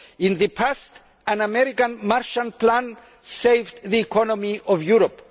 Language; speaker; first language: English; non-native, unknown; Greek